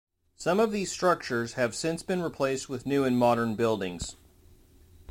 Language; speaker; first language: English; native; English